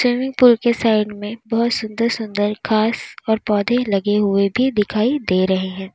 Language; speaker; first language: Hindi; native; Hindi